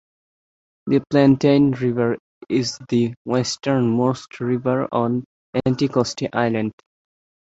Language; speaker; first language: English; non-native, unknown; Bangla